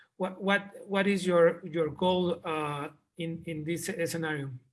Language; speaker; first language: English; non-native, fluent; Spanish